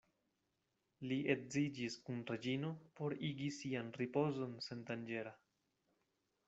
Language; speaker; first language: Esperanto; non-native, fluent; Spanish